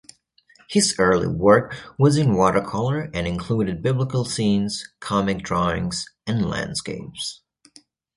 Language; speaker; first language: English; native; English